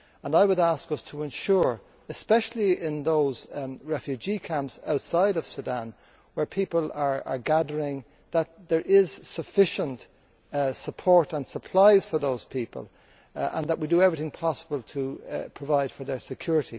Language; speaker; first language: English; native; English